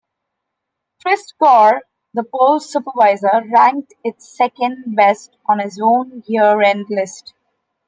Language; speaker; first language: English; non-native, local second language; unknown